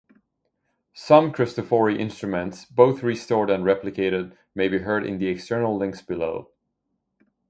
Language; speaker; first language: English; native; English